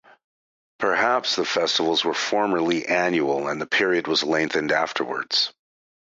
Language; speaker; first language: English; native; English